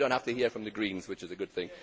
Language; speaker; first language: English; native; English